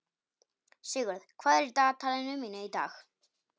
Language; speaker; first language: Icelandic; non-native, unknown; Polish